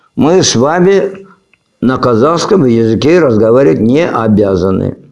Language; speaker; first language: Russian; non-native, local second language; Kazakh